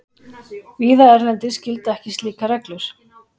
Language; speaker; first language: Icelandic; native; Icelandic